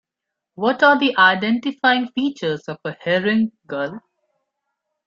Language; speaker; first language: English; non-native, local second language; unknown